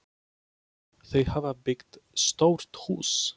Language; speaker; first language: Icelandic; non-native, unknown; Polish